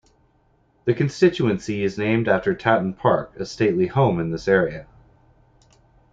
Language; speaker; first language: English; native; English